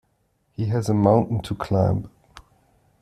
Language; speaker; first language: English; non-native, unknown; German